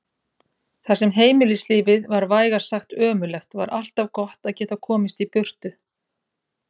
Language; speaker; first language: Icelandic; native; Icelandic